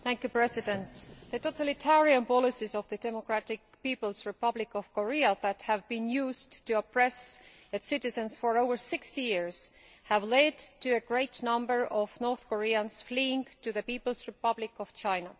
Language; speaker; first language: English; non-native, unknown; Estonian